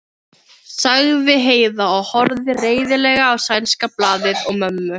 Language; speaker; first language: Icelandic; non-native, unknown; Filipino